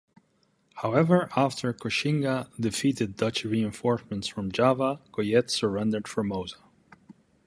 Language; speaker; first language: English; non-native, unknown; Dutch